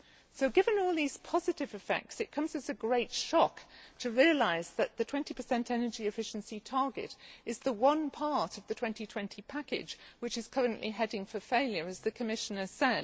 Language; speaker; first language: English; native; English